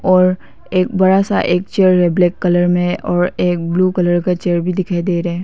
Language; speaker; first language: Hindi; non-native, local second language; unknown